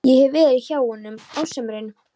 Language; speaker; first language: Icelandic; non-native, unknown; Polish